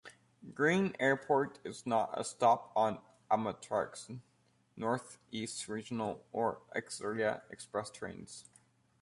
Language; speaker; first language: English; native; English